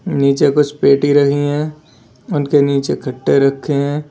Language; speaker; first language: Hindi; native; Hindi